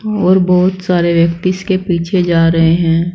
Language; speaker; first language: Hindi; native; Hindi